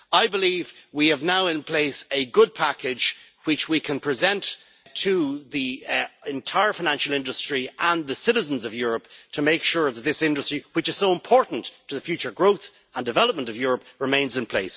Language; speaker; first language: English; native; English